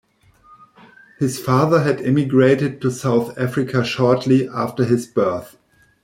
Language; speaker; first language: English; non-native, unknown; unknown